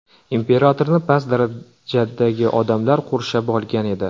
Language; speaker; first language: Uzbek; native; Uzbek